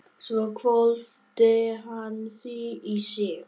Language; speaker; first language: Icelandic; non-native, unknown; Vietnamese